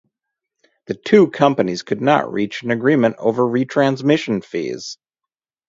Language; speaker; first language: English; native; English